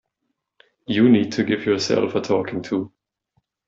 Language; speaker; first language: English; non-native, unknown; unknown